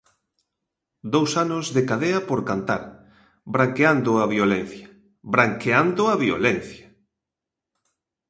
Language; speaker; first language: Galician; native; Galician